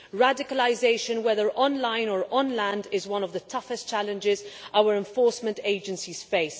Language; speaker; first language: English; non-native, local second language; Maltese